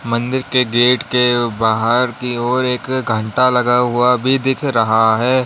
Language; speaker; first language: Hindi; native; Hindi